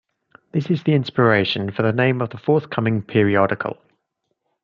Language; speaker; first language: English; native; English